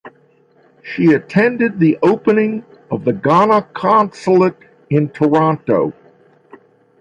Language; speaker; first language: English; native; English